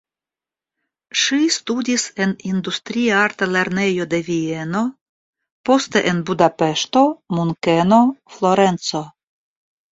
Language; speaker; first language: Esperanto; non-native, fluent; Russian